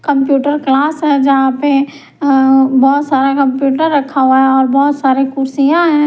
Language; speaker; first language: Hindi; non-native, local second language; Punjabi